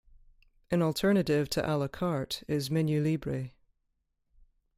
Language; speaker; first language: English; native; English